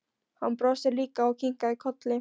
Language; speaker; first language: Icelandic; non-native, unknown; Polish